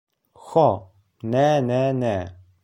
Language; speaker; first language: Esperanto; non-native, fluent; Polish